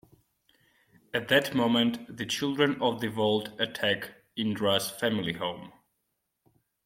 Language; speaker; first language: English; non-native, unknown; Georgian